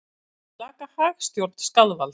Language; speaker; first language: Icelandic; native; Icelandic